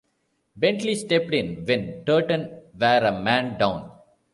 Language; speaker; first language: English; non-native, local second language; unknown